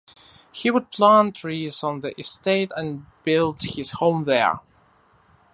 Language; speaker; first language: English; non-native, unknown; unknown